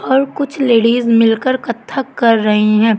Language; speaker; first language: Hindi; native; Hindi